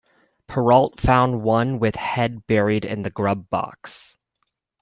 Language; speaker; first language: English; native; English